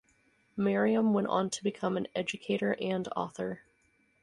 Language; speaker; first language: English; native; English